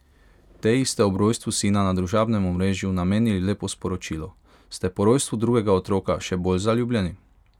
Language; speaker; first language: Slovenian; non-native, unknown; Hungarian